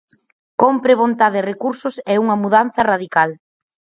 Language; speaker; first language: Galician; native; Galician